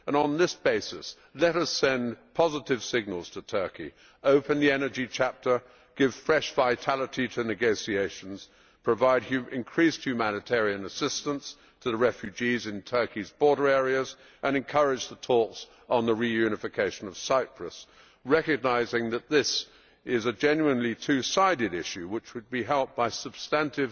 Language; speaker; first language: English; native; English